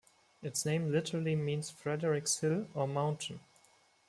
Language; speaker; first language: English; non-native, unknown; German